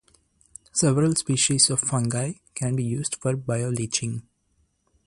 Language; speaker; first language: English; non-native, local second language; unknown